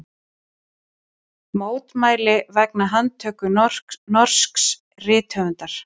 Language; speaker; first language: Icelandic; native; Icelandic